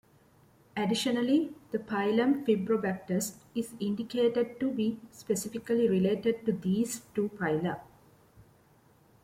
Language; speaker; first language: English; non-native, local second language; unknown